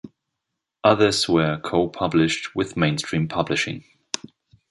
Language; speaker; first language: English; non-native, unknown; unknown